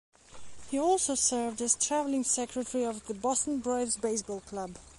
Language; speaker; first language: English; non-native, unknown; Belarusian